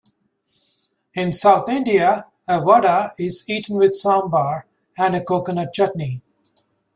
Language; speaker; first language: English; native; English